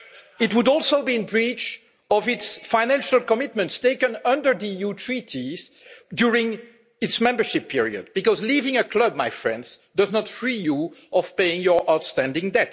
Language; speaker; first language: English; non-native, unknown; French